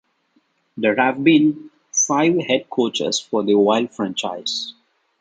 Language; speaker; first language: English; non-native, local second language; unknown